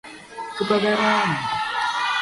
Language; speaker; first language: Indonesian; non-native, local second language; Javanese